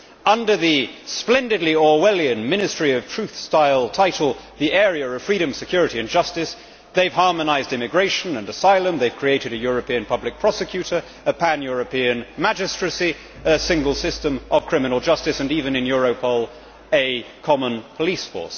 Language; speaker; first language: English; native; English